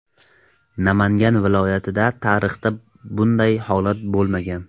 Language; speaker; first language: Uzbek; non-native, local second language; Tajik